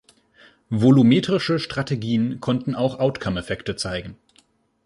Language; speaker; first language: German; native; German